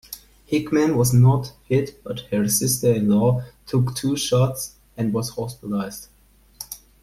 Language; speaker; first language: English; non-native, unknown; German